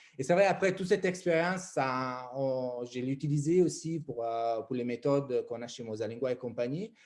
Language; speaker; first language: French; non-native, fluent; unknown